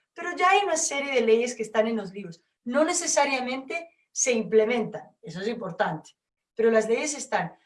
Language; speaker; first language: Spanish; non-native, fluent; Portuguese